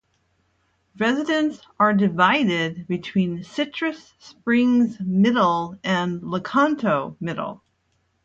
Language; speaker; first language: English; native; English